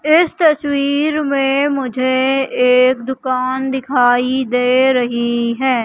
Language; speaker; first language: Hindi; native; Hindi